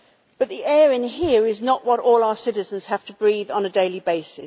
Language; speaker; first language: English; native; English